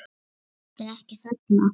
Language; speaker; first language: Icelandic; non-native, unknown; Lithuanian